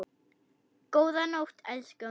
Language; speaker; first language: Icelandic; non-native, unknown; German